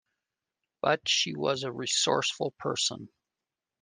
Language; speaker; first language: English; native; English